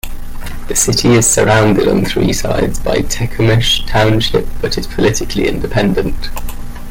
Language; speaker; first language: English; native; English